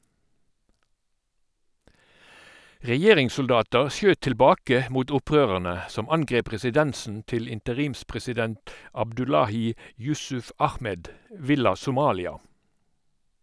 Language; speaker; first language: Norwegian; native; Norwegian